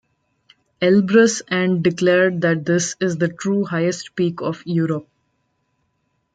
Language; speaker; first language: English; non-native, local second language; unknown